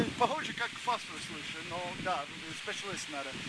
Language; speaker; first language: Russian; non-native, learner; English